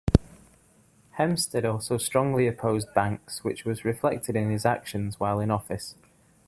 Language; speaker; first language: English; native; English